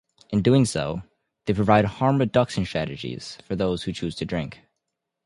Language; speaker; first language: English; native; English